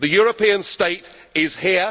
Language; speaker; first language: English; native; English